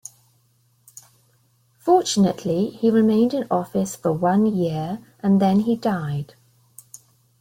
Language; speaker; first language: English; native; English